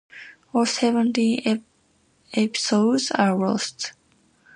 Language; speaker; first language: English; non-native, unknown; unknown